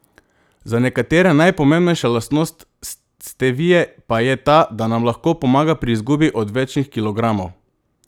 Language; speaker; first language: Slovenian; non-native, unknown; Macedonian